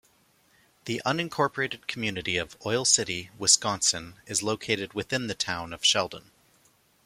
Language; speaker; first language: English; native; English